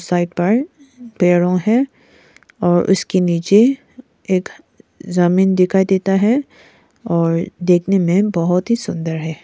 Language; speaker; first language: Hindi; non-native, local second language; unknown